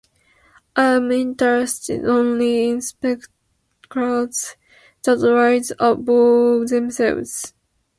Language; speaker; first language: English; non-native, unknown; Japanese